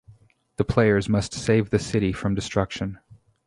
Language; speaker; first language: English; native; English